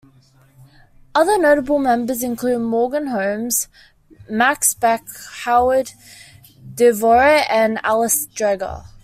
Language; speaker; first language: English; native; English